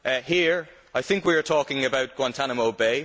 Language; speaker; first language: English; native; English